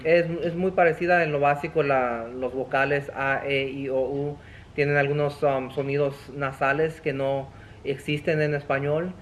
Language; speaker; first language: Spanish; early bilingual, heritage; Spanish